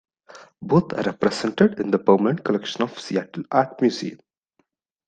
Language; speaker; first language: English; non-native, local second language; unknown